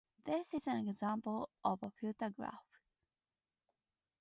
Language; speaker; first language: English; non-native, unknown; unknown